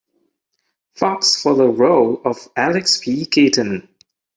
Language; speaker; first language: English; native; English